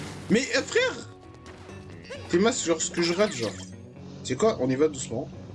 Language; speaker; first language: French; native; French